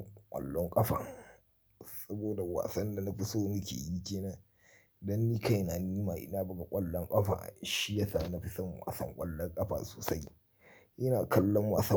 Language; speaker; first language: Hausa; native; Hausa